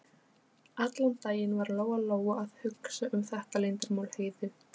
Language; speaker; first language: Icelandic; non-native, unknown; Polish